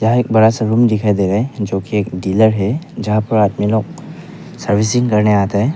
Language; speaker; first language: Hindi; non-native, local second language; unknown